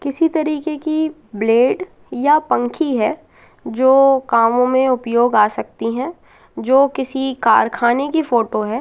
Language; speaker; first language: Hindi; native; Hindi